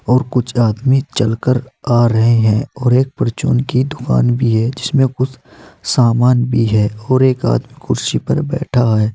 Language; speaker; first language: Hindi; native; Hindi